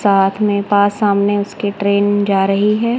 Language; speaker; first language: Hindi; non-native, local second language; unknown